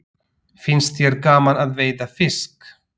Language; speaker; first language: Icelandic; non-native, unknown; Slovak